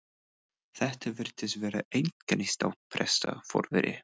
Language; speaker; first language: Icelandic; non-native, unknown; English